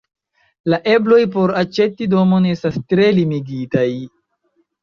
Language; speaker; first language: Esperanto; non-native, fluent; Chinese